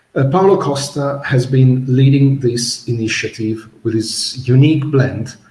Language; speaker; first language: English; non-native, fluent; Italian